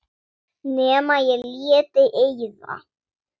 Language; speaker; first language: Icelandic; non-native, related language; Swedish